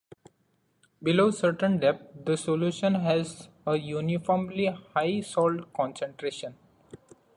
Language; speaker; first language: English; non-native, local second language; Marathi